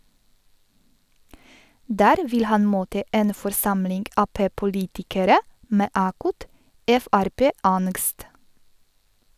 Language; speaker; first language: Norwegian; non-native, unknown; Polish